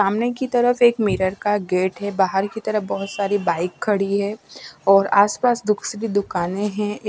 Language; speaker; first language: Hindi; non-native, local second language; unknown